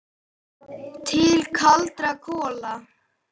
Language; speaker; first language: Icelandic; native; Icelandic